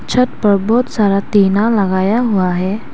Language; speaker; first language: Hindi; non-native, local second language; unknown